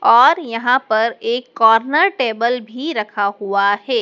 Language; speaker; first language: Hindi; native; Hindi